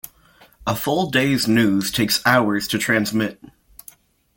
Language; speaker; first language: English; native; English